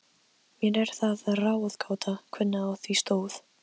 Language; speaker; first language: Icelandic; non-native, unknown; Polish